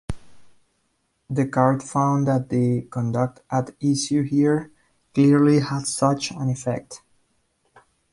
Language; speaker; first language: English; non-native, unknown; Spanish